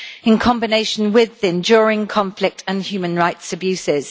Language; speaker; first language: English; native; English